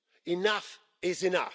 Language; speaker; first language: English; non-native, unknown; Swedish